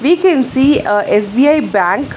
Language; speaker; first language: English; non-native, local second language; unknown